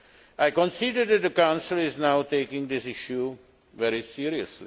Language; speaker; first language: English; non-native, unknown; Czech